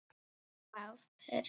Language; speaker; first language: Icelandic; non-native, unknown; Polish